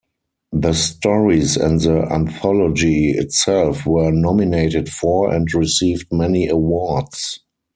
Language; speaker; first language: English; non-native, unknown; German